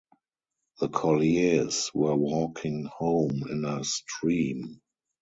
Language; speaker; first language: English; non-native, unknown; German